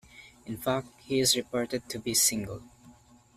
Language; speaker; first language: English; non-native, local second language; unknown